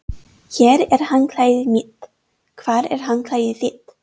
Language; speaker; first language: Icelandic; non-native, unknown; English